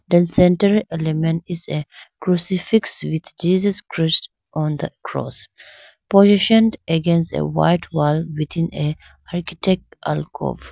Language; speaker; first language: English; non-native, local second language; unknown